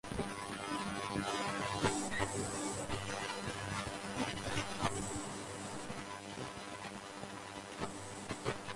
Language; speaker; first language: English; native; English